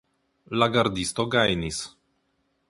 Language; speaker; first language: Esperanto; non-native, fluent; Polish